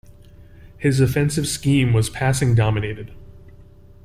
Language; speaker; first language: English; native; English